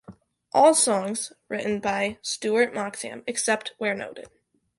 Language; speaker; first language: English; native; English